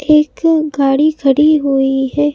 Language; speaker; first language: Hindi; native; Hindi